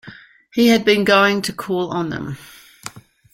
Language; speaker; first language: English; native; English